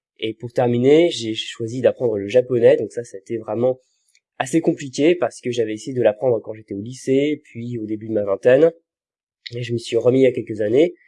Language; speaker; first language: French; native; French